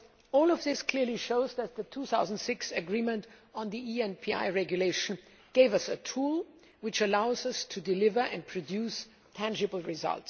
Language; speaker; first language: English; non-native, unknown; German